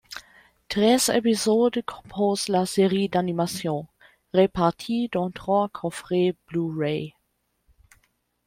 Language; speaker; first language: French; non-native, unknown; German